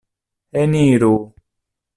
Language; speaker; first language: Esperanto; non-native, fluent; Italian